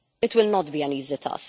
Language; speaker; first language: English; non-native, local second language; Maltese